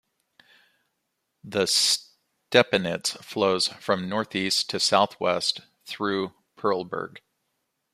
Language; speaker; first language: English; native; English